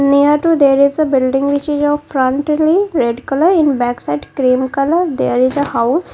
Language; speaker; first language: English; non-native, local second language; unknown